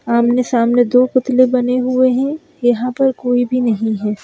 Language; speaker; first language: Hindi; native; Hindi